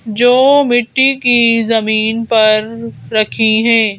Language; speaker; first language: Hindi; native; Hindi